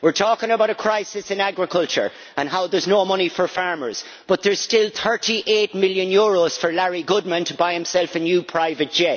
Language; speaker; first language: English; native; English